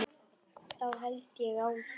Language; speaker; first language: Icelandic; non-native, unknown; Polish